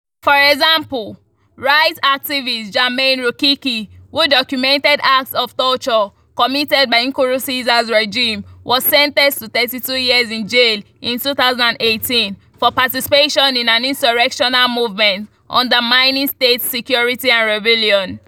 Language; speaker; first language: English; non-native, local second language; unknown